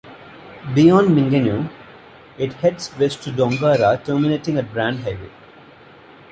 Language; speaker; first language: English; non-native, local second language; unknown